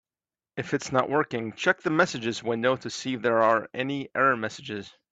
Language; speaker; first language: English; native; English